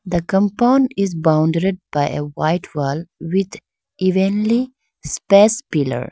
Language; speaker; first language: English; non-native, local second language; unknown